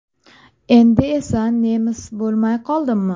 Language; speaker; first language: Uzbek; native; Uzbek